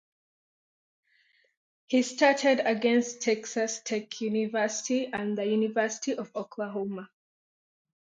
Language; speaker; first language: English; non-native, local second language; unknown